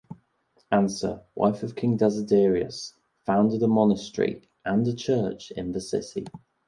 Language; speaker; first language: English; native; English